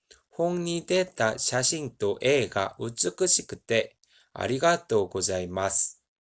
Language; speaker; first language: Japanese; non-native, fluent; Korean